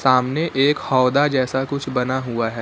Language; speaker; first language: Hindi; native; Hindi